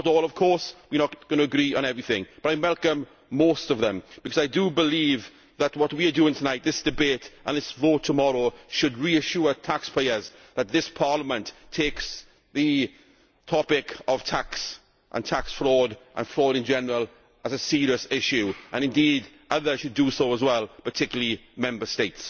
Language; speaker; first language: English; native; English